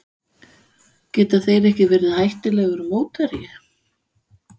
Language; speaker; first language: Icelandic; non-native, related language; Danish